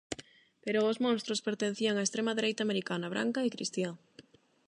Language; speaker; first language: Galician; non-native, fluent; Spanish